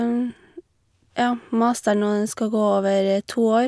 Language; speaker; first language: Norwegian; native; Norwegian